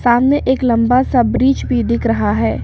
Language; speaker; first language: Hindi; non-native, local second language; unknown